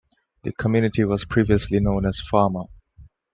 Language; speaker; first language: English; non-native, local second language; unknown